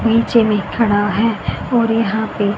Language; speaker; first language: Hindi; native; Hindi